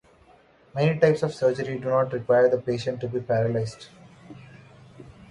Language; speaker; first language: English; non-native, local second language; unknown